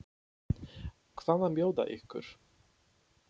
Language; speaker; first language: Icelandic; non-native, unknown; Polish